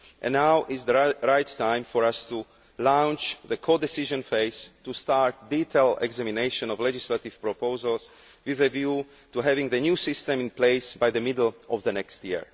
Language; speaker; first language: English; non-native, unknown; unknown